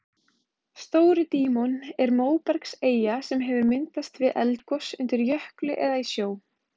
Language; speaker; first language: Icelandic; native; Icelandic